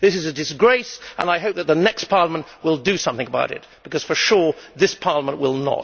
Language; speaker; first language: English; native; English